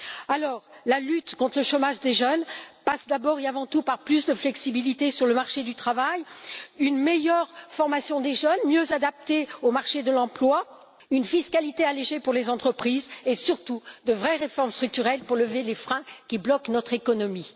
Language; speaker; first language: French; native; French